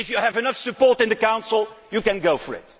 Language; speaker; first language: English; non-native, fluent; Dutch